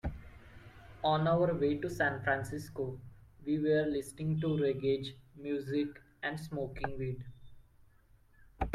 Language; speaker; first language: English; non-native, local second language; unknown